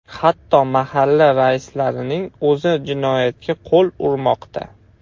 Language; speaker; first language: Uzbek; non-native, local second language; Russian